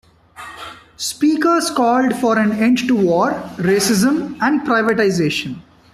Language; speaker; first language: English; non-native, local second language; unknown